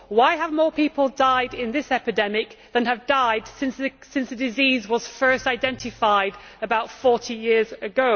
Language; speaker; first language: English; native; English